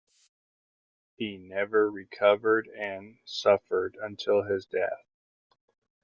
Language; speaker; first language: English; native; English